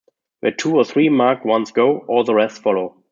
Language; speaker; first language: English; non-native, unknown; German